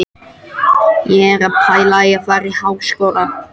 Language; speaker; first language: Icelandic; non-native, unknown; French